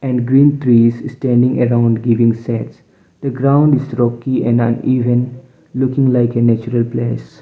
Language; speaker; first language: English; non-native, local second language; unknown